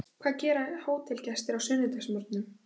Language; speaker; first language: Icelandic; native; Icelandic